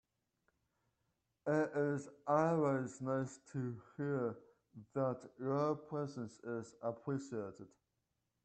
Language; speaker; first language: English; native; English